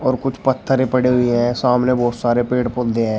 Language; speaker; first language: Hindi; native; Hindi